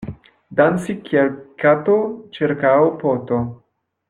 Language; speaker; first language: Esperanto; non-native, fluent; French